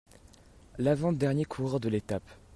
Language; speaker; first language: French; native; French